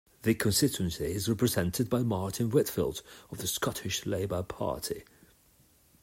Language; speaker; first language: English; non-native, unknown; Catalan